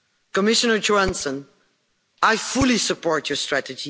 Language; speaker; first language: English; non-native, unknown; Dutch